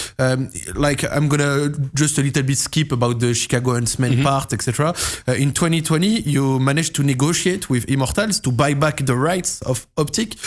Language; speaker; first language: English; non-native, fluent; French